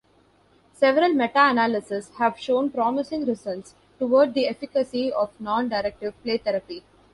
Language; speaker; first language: English; non-native, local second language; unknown